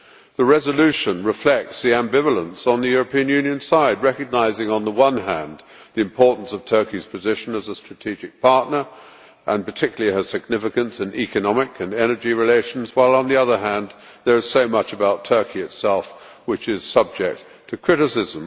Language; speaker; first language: English; native; English